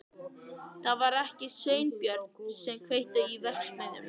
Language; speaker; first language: Icelandic; native; Icelandic